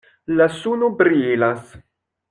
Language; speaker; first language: Esperanto; non-native, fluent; French